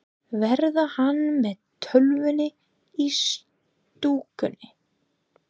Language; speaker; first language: Icelandic; non-native, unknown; English